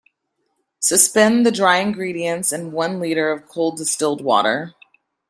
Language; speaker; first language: English; native; English